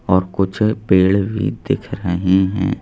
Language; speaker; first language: Hindi; native; Hindi